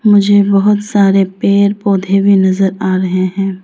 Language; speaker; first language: Hindi; non-native, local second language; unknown